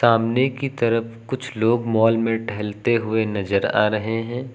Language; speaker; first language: Hindi; native; Hindi